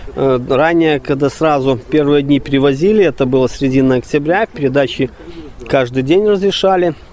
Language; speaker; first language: Russian; native; Russian